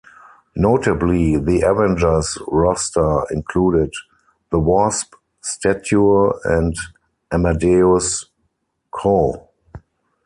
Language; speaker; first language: English; non-native, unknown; German